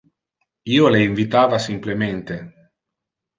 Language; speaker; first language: Interlingua; non-native, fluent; Italian